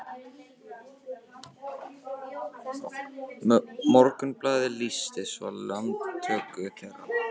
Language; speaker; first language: Icelandic; native; Icelandic